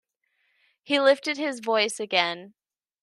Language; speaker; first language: English; native; English